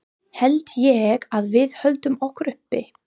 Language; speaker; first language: Icelandic; non-native, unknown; English